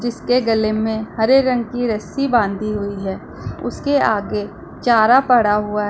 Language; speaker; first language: Hindi; non-native, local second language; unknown